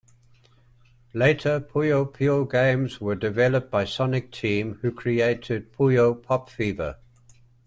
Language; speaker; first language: English; native; English